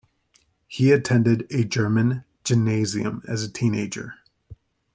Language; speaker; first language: English; native; English